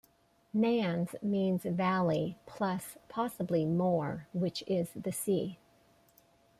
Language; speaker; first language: English; native; English